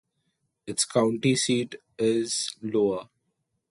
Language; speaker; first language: English; non-native, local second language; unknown